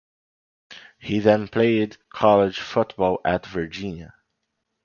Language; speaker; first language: English; non-native, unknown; Portuguese